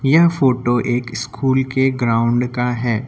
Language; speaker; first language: Hindi; native; Hindi